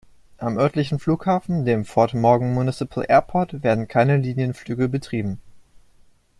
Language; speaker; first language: German; native; German